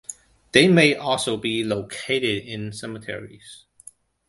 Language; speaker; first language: English; non-native, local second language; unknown